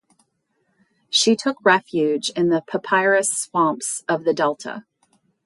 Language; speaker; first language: English; native; English